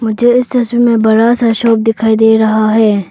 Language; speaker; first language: Hindi; early bilingual, other home language; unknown